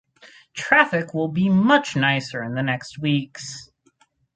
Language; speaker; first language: English; native; English